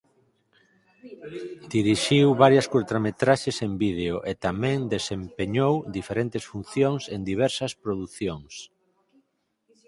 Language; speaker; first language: Galician; native; Galician